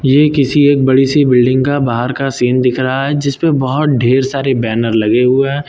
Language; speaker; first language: Hindi; native; Hindi